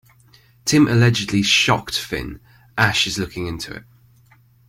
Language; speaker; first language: English; native; English